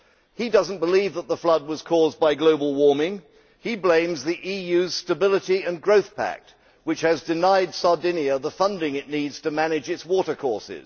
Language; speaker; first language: English; native; English